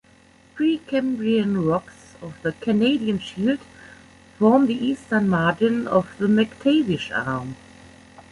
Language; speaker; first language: English; non-native, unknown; German